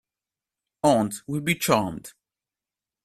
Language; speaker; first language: English; non-native, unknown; Italian